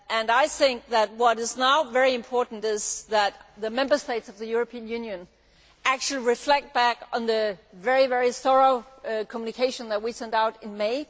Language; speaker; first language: English; non-native, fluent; Danish